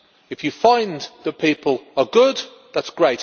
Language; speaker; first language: English; native; English